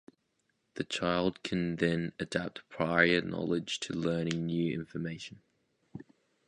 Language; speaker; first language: English; native; English